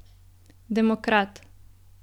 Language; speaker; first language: Slovenian; native; Slovenian